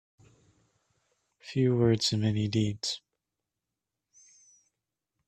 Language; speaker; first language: English; native; English